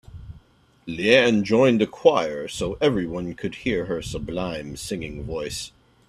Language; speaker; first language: English; native; English